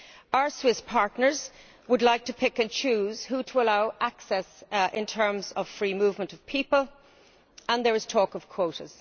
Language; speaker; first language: English; native; English